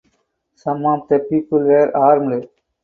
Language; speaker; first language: English; non-native, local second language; Tamil